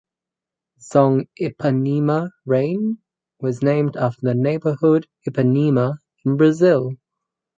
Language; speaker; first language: English; native; English